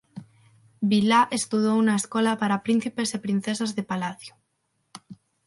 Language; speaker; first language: Galician; non-native, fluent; Spanish